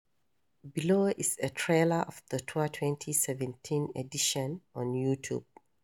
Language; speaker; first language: English; non-native, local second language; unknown